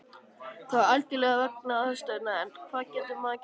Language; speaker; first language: Icelandic; native; Icelandic